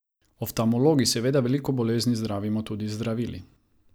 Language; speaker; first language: Slovenian; non-native, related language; Croatian